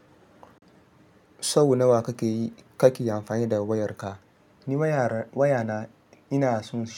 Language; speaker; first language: Hausa; non-native, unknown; Yoruba